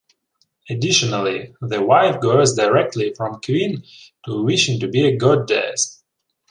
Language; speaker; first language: English; non-native, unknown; Ukrainian